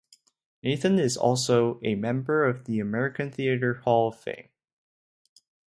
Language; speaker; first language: English; non-native, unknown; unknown